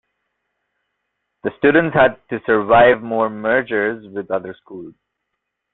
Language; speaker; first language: English; non-native, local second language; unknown